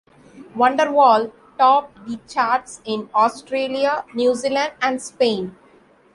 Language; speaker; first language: English; non-native, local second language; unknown